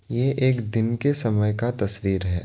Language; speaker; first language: Hindi; non-native, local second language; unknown